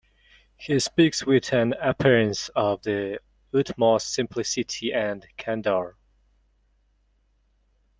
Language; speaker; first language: English; non-native, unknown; Mongolian